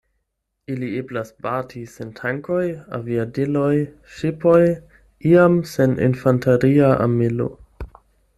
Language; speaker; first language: Esperanto; non-native, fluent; German